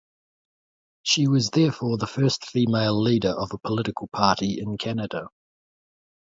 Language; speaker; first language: English; native; English